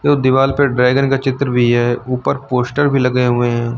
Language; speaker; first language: Hindi; native; Hindi